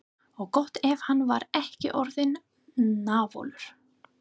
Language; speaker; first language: Icelandic; non-native, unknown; English